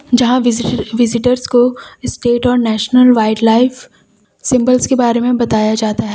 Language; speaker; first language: Hindi; native; Hindi